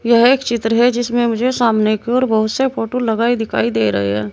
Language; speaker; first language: Hindi; native; Hindi